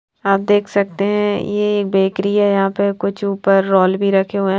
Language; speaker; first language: Hindi; non-native, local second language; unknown